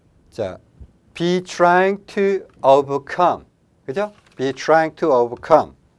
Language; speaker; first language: English; non-native, fluent; Korean